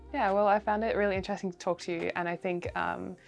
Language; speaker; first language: English; native; English